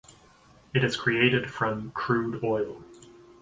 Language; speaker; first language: English; native; English